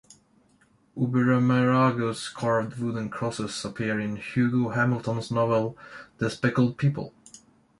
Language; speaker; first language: English; non-native, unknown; Swedish